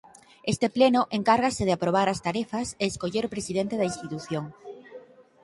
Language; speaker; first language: Galician; native; Galician